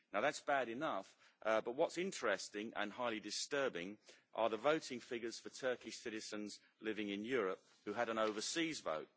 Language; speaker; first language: English; native; English